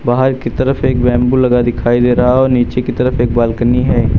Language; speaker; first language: Hindi; native; Hindi